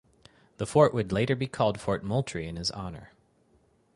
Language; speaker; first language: English; native; English